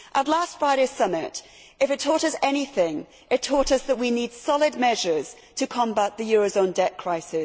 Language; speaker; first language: English; native; English